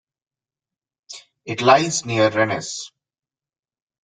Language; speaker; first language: English; non-native, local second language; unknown